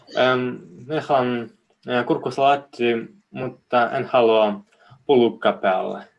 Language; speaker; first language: Finnish; non-native, learner; Russian